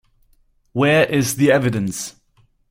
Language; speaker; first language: English; non-native, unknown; German